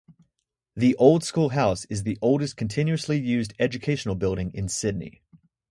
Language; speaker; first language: English; native; English